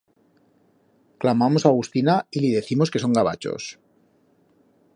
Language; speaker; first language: Aragonese; native; Aragonese